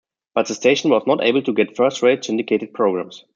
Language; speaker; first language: English; non-native, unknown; German